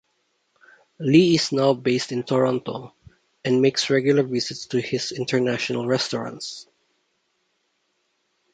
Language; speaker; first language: English; non-native, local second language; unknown